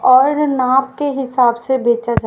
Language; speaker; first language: Hindi; native; Hindi